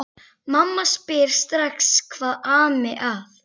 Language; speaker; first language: Icelandic; native; Icelandic